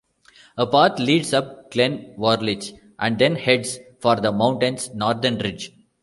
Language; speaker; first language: English; non-native, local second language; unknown